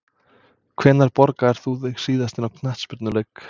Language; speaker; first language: Icelandic; non-native, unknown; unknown